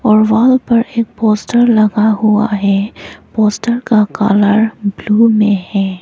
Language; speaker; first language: Hindi; non-native, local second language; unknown